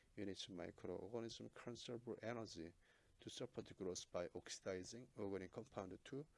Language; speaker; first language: English; non-native, fluent; Korean